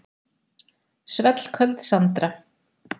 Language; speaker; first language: Icelandic; native; Icelandic